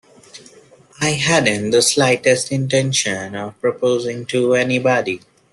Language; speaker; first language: English; non-native, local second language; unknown